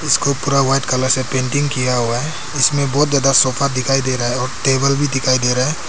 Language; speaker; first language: Hindi; non-native, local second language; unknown